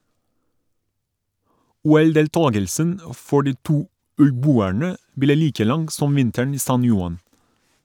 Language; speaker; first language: Norwegian; non-native, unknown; Turkish